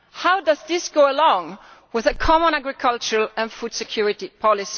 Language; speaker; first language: English; non-native, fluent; Italian